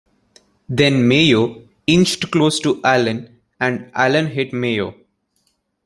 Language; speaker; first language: English; non-native, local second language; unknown